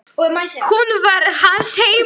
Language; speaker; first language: Icelandic; non-native, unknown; Polish